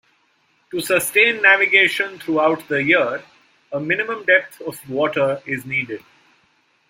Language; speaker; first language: English; non-native, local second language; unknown